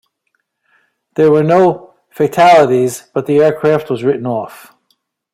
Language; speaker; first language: English; native; English